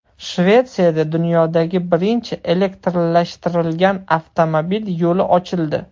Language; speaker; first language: Uzbek; non-native, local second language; Russian